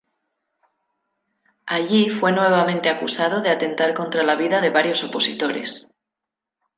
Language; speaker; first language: Spanish; native; Spanish